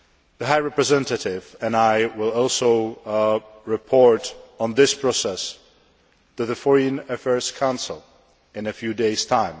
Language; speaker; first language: English; non-native, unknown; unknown